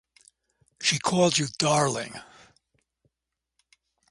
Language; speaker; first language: English; native; English